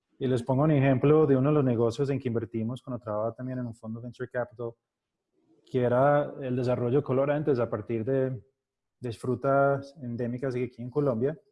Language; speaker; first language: Spanish; non-native, related language; Portuguese